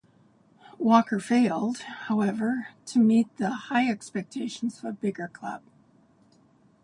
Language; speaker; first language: English; native; English